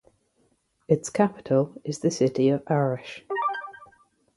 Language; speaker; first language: English; native; English